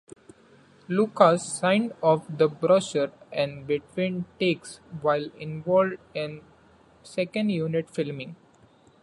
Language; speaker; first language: English; non-native, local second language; Marathi